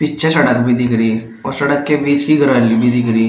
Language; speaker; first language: Hindi; native; Hindi